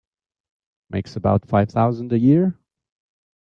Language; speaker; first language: English; native; English